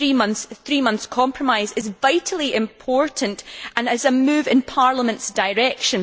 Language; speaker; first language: English; native; English